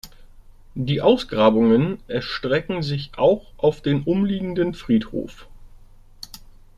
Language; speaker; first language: German; native; German